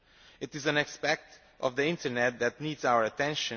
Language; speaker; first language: English; non-native, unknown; Romanian